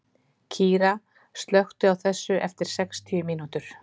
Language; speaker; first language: Icelandic; native; Icelandic